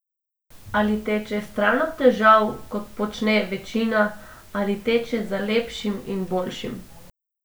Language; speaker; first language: Slovenian; non-native, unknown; Macedonian